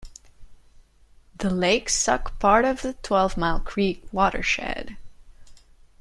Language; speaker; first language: English; non-native, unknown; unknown